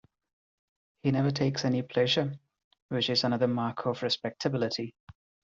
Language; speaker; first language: English; non-native, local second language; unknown